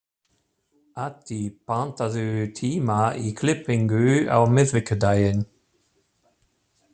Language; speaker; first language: Icelandic; non-native, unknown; German